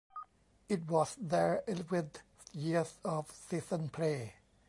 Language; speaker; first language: English; non-native, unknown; Thai